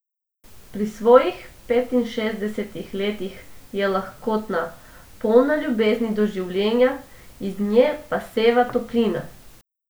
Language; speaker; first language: Slovenian; non-native, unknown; Macedonian